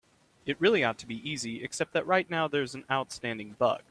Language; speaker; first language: English; native; English